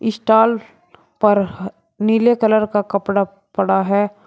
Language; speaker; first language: Hindi; native; Hindi